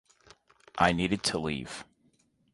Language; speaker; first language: English; native; English